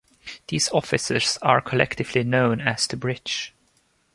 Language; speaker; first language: English; non-native, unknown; German